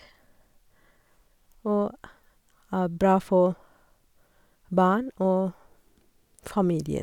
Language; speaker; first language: Norwegian; non-native, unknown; Sinhala